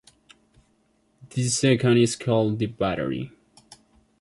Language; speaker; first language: English; non-native, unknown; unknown